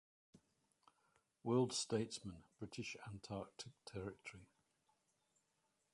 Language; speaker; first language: English; native; English